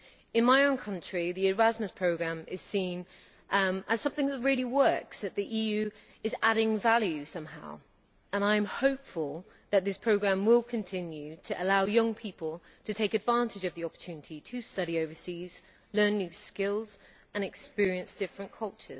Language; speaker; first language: English; native; English